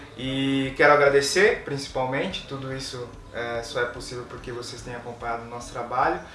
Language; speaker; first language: Portuguese; native; Portuguese